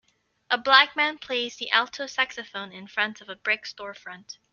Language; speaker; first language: English; native; English